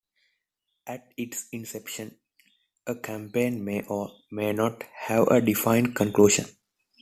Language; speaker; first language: English; non-native, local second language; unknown